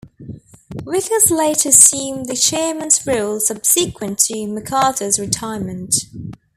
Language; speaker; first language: English; native; English